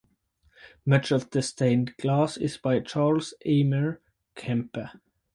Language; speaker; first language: English; native; English